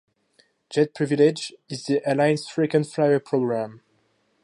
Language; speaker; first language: English; non-native, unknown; French